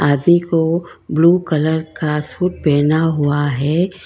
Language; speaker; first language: Hindi; non-native, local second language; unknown